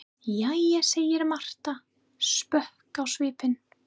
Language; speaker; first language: Icelandic; non-native, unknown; English